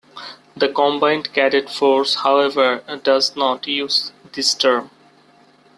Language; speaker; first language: English; non-native, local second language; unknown